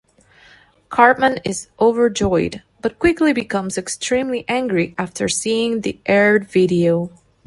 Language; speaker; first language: English; non-native, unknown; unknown